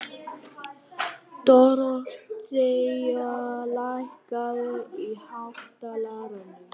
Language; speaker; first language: Icelandic; non-native, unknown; Vietnamese